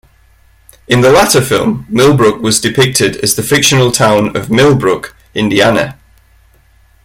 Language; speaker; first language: English; native; English